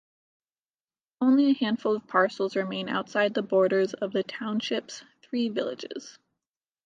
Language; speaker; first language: English; native; English